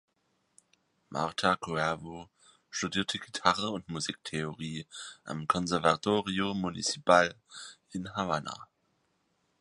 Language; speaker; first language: German; native; German